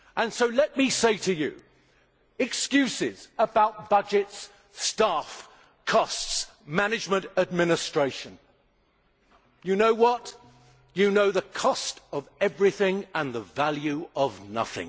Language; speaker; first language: English; native; English